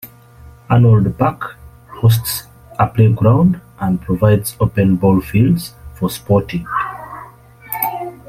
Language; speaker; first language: English; native; English